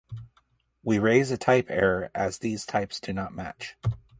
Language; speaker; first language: English; native; English